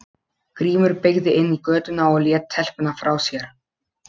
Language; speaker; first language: Icelandic; non-native, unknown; Polish